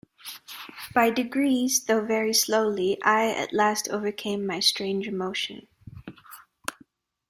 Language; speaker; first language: English; non-native, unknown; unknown